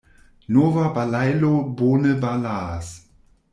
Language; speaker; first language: Esperanto; non-native, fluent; German